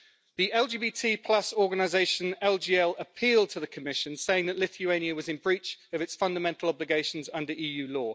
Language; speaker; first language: English; native; English